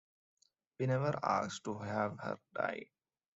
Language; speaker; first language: English; non-native, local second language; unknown